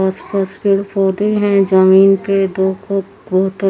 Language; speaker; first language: Hindi; native; Hindi